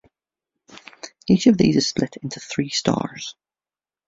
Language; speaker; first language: English; native; English